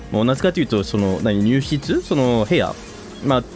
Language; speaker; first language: Japanese; non-native, fluent; French